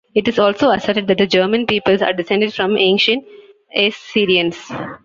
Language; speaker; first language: English; non-native, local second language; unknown